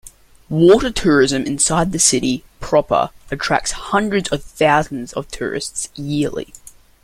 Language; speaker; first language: English; native; English